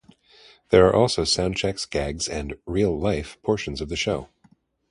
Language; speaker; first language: English; native; English